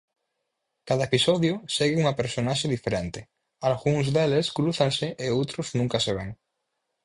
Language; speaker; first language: Galician; native; Galician